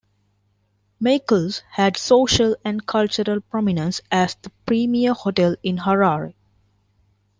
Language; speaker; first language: English; non-native, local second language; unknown